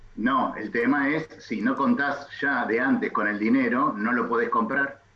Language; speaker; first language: Spanish; native; Spanish